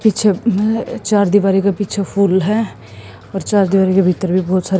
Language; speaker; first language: Hindi; native; Hindi